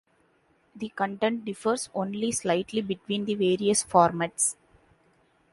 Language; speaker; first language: English; non-native, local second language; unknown